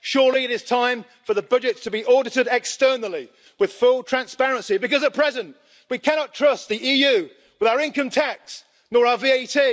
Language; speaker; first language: English; native; English